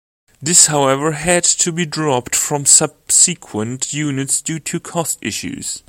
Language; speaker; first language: English; non-native, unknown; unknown